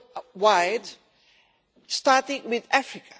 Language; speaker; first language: English; non-native, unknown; Portuguese